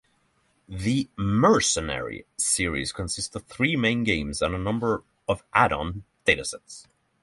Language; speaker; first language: English; non-native, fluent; Norwegian